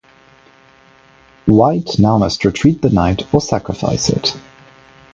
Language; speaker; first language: English; non-native, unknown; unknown